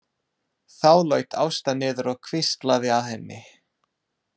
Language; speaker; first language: Icelandic; non-native, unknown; English